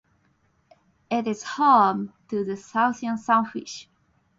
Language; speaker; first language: English; non-native, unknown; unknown